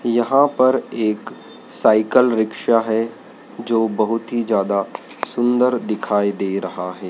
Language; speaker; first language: Hindi; native; Hindi